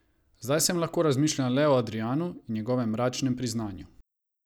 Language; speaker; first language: Slovenian; non-native, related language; Croatian